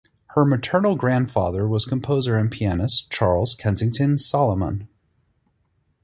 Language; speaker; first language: English; native; English